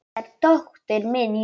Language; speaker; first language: Icelandic; non-native, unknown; Polish